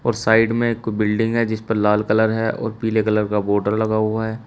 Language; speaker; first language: Hindi; native; Hindi